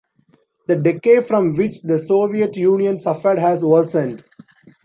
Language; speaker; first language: English; non-native, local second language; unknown